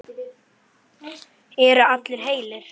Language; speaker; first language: Icelandic; native; Icelandic